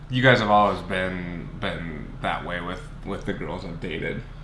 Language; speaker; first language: English; native; English